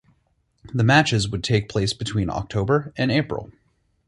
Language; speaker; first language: English; native; English